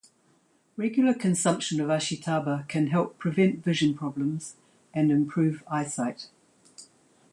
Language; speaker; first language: English; native; English